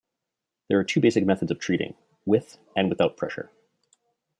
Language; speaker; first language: English; native; English